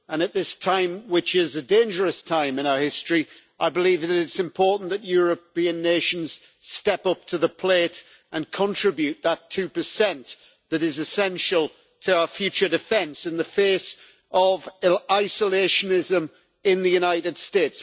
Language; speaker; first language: English; native; English